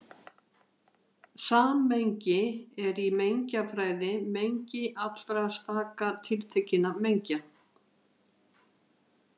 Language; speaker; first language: Icelandic; native; Icelandic